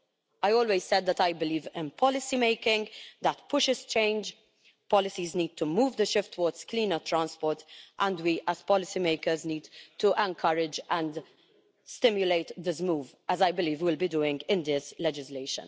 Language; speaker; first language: English; non-native, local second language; Maltese